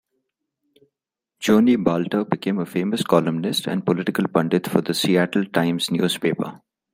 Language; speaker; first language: English; non-native, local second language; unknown